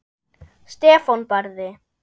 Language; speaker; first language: Icelandic; non-native, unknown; German